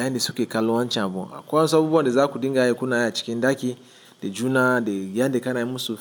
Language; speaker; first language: Hausa; non-native, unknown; Igbo